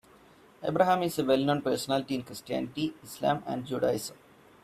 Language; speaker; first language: English; non-native, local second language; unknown